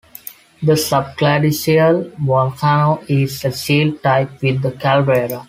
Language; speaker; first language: English; non-native, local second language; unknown